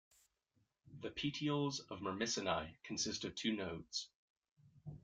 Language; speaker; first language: English; native; English